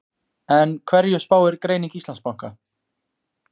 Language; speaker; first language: Icelandic; native; Icelandic